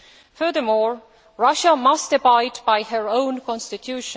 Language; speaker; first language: English; non-native, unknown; Estonian